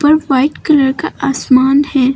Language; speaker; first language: Hindi; native; Hindi